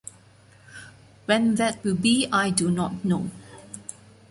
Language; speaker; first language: English; non-native, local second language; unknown